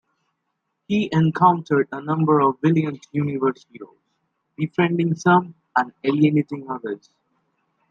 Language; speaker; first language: English; native; English